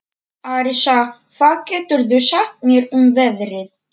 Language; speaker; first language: Icelandic; non-native, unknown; Polish